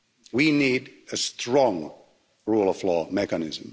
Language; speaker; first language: English; non-native, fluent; Finnish